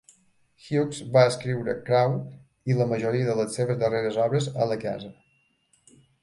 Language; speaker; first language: Catalan; native; Catalan